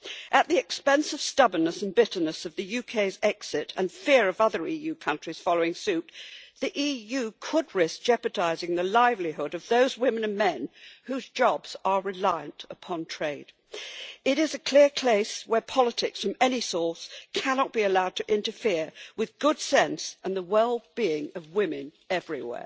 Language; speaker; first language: English; native; English